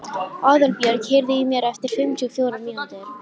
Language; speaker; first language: Icelandic; native; Icelandic